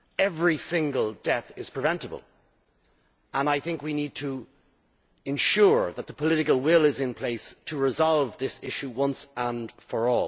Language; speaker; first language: English; native; English